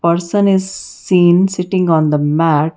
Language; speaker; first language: English; non-native, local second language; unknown